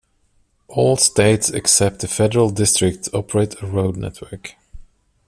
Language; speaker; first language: English; non-native, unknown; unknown